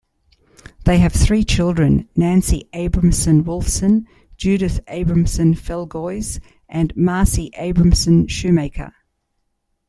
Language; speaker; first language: English; native; English